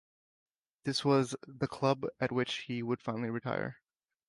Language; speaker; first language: English; native; English